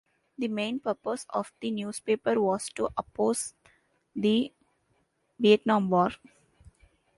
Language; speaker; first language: English; non-native, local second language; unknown